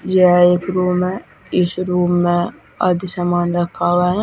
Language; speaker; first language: Hindi; native; Hindi